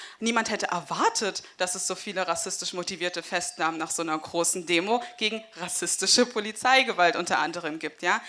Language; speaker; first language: German; native; German